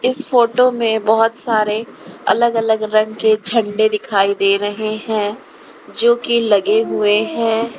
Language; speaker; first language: Hindi; native; Hindi